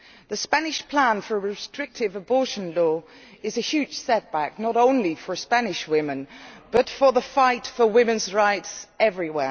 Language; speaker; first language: English; non-native, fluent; Dutch